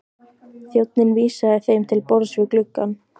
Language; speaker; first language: Icelandic; native; Icelandic